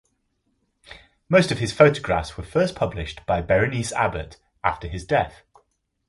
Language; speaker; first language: English; native; English